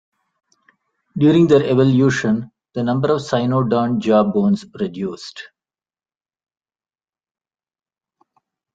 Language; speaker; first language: English; non-native, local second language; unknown